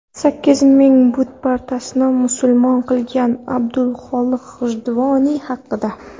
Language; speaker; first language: Uzbek; non-native, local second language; Kara-Kalpak